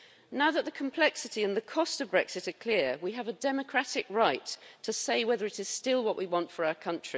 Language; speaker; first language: English; native; English